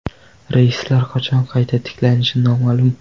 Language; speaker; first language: Uzbek; non-native, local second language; Kara-Kalpak